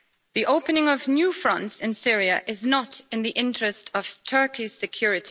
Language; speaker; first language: English; native; English